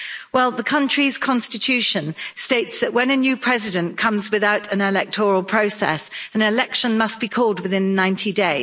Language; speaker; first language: English; native; English